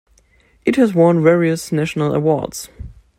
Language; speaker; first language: English; non-native, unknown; German